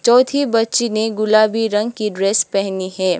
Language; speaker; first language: Hindi; non-native, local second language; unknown